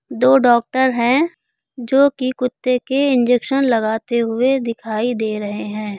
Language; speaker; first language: Hindi; native; Hindi